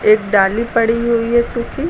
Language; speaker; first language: Hindi; native; Hindi